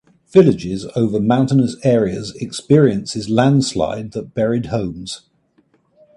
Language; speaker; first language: English; native; English